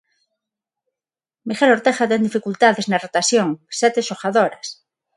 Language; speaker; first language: Galician; non-native, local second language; Spanish